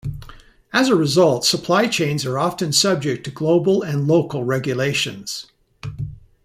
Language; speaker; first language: English; native; English